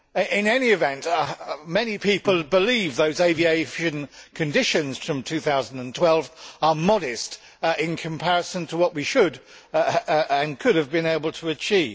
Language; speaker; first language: English; native; English